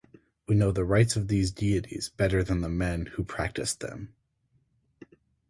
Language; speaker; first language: English; native; English